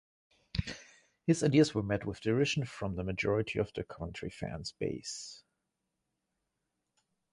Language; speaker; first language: English; non-native, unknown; German